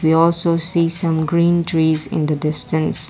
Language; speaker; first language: English; non-native, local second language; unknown